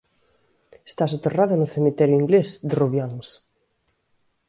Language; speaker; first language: Galician; native; Galician